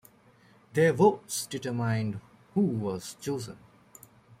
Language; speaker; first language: English; native; English